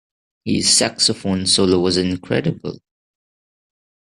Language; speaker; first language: English; non-native, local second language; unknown